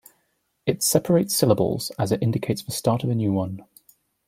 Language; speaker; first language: English; native; English